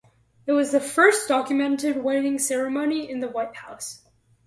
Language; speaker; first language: English; native; English